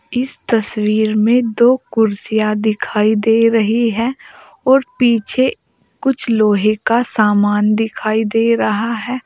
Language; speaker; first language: Hindi; native; Hindi